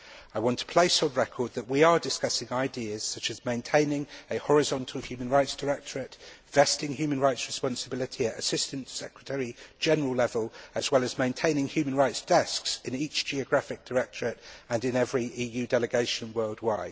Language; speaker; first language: English; native; English